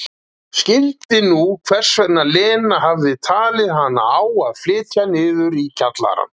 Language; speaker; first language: Icelandic; native; Icelandic